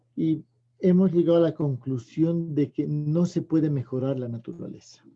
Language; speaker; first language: Spanish; native; Spanish